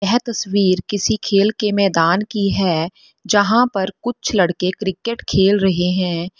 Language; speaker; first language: Hindi; native; Hindi